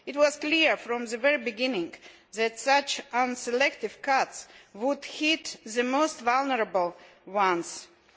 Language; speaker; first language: English; non-native, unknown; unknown